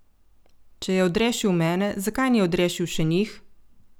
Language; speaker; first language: Slovenian; native; Slovenian